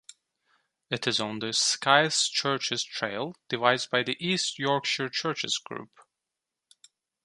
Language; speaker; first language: English; non-native, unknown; Turkish